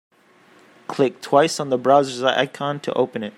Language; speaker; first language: English; native; English